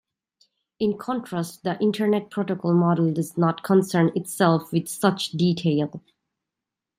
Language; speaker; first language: English; native; English